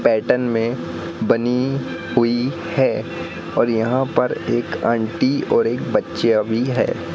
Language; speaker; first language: Hindi; native; Hindi